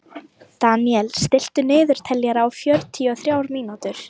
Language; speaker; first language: Icelandic; non-native, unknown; Lithuanian